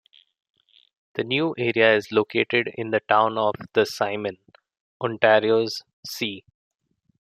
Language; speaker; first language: English; non-native, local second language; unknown